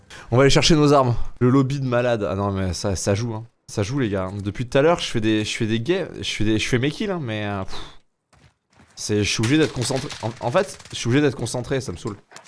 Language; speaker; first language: French; native; French